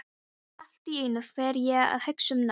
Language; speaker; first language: Icelandic; non-native, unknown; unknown